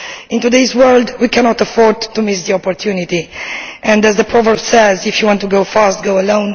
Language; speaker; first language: English; non-native, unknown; Romanian